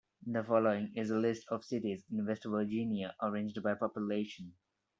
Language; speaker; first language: English; non-native, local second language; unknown